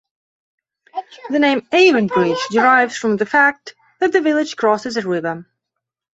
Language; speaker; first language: English; non-native, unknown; Belarusian